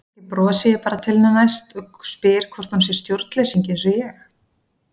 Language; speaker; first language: Icelandic; native; Icelandic